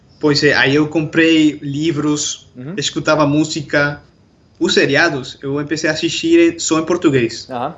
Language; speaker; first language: Portuguese; non-native, fluent; Spanish